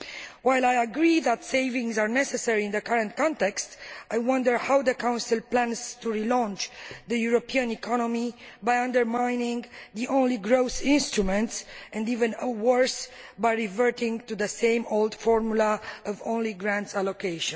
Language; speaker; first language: English; non-native, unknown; Romanian